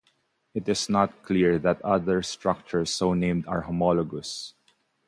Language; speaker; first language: English; non-native, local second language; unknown